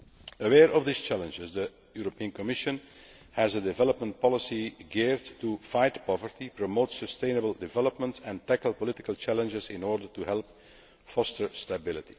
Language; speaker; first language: English; non-native, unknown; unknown